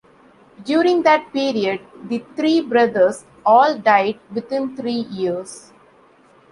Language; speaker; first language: English; non-native, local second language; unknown